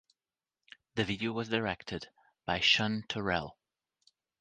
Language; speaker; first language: English; non-native, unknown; Portuguese